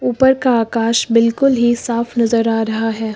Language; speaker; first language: Hindi; native; Hindi